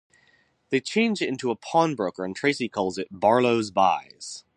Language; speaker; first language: English; native; English